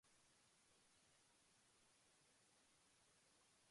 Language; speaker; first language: English; non-native, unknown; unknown